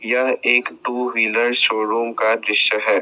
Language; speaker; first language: Hindi; non-native, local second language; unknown